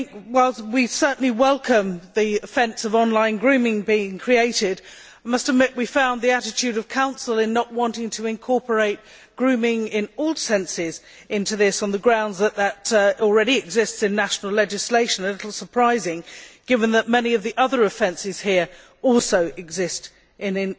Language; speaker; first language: English; native; English